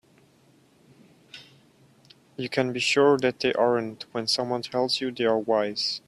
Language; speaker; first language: English; non-native, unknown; German